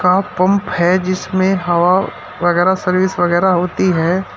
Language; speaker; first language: Hindi; native; Hindi